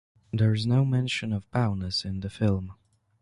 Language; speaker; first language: English; non-native, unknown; Polish